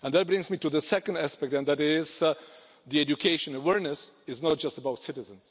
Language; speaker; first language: English; non-native, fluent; Czech